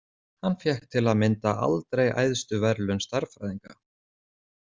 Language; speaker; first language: Icelandic; native; Icelandic